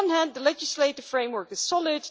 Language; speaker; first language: English; non-native, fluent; Dutch